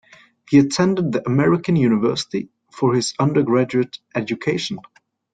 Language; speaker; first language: English; native; English